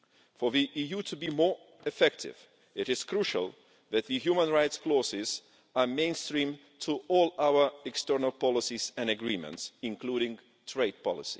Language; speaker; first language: English; non-native, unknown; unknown